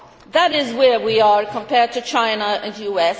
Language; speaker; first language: English; non-native, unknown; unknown